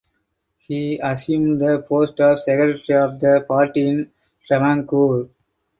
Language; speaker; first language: English; non-native, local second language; Tamil